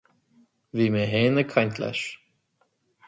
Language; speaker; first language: Irish; non-native, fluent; English